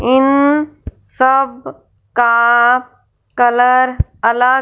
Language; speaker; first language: Hindi; non-native, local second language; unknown